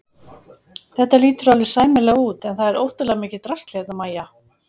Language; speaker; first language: Icelandic; native; Icelandic